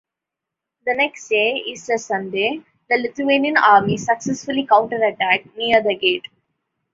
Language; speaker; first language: English; non-native, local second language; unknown